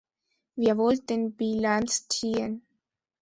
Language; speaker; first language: German; non-native, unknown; Spanish